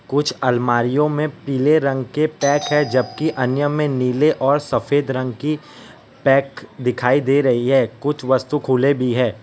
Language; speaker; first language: Hindi; non-native, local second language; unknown